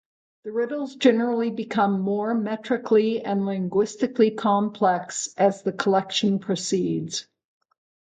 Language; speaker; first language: English; native; English